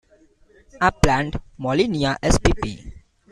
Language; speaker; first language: English; non-native, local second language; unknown